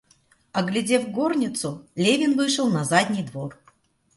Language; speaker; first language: Russian; native; Russian